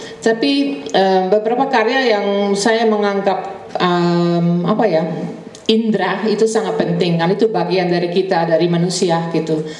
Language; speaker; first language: Indonesian; non-native, fluent; Dutch